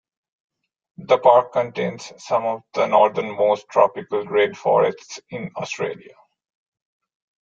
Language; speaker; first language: English; non-native, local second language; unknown